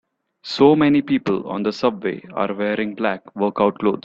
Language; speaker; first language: English; non-native, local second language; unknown